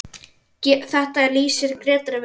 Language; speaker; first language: Icelandic; native; Icelandic